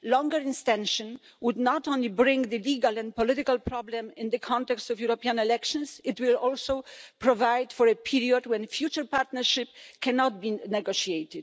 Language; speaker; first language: English; non-native, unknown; Polish